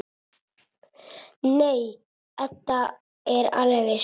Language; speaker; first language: Icelandic; non-native, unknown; Italian